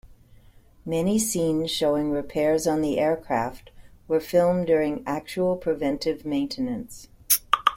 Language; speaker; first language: English; native; English